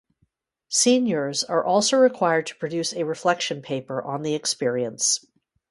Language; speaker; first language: English; native; English